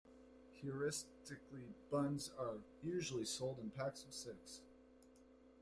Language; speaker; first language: English; native; English